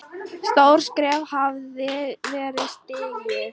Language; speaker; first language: Icelandic; non-native, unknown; Polish